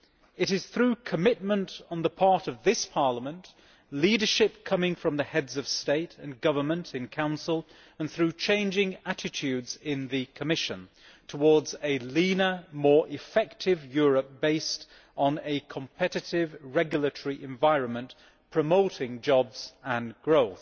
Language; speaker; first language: English; native; English